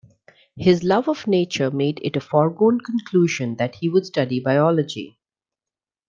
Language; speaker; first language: English; non-native, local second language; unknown